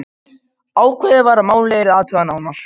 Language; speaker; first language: Icelandic; non-native, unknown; Macedonian